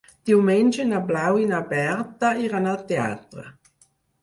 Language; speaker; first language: Catalan; non-native, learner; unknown